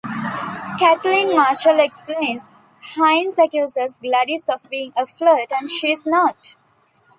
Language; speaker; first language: English; non-native, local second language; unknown